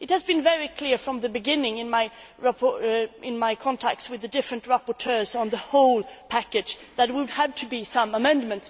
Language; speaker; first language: English; non-native, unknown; Swedish